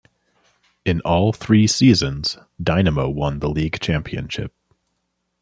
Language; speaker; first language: English; native; English